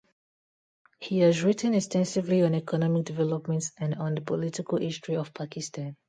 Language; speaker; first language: English; non-native, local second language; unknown